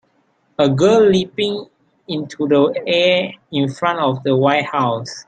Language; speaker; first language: English; non-native, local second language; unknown